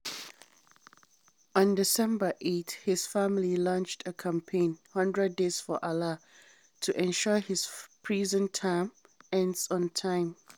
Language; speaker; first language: English; non-native, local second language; Hausa